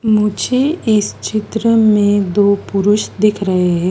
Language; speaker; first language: Hindi; native; Hindi